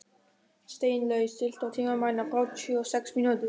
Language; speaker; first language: Icelandic; non-native, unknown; German